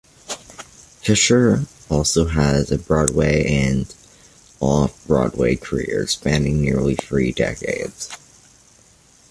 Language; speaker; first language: English; native; English